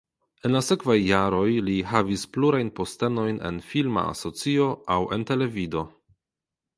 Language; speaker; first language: Esperanto; non-native, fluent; Polish